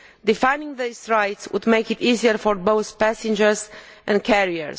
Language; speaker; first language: English; non-native, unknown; Romanian